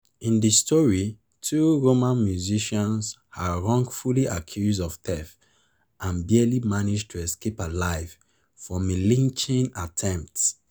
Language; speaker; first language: English; non-native, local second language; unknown